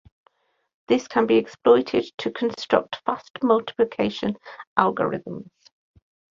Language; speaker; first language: English; native; English